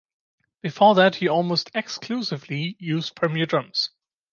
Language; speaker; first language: English; non-native, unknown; German